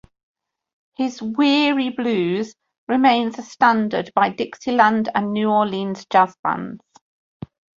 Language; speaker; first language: English; native; English